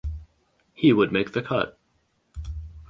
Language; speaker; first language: English; native; English